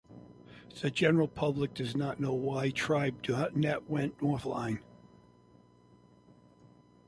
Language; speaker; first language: English; native; English